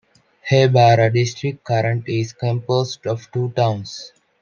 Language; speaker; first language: English; non-native, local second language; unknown